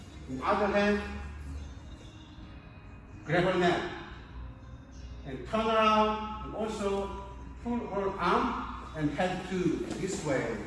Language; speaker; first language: English; non-native, learner; Korean